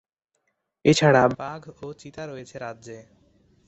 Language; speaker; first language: Bangla; non-native, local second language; Chittagonian